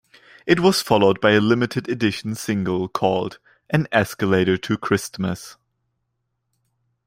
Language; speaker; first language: English; non-native, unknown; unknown